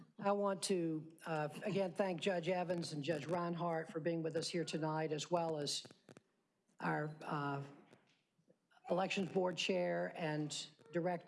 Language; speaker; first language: English; native; English